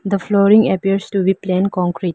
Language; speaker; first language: English; non-native, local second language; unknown